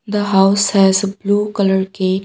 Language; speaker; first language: English; non-native, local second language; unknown